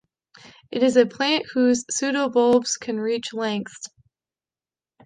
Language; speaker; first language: English; native; English